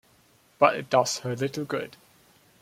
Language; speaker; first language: English; non-native, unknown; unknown